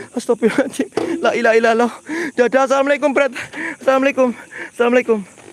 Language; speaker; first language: Indonesian; non-native, local second language; Javanese